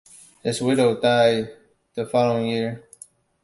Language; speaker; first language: English; non-native, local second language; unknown